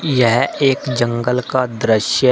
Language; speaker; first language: Hindi; native; Hindi